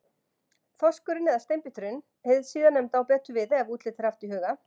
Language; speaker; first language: Icelandic; native; Icelandic